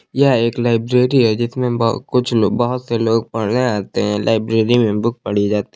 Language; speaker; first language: Hindi; native; Hindi